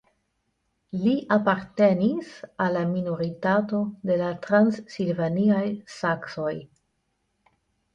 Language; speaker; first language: Esperanto; non-native, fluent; Dutch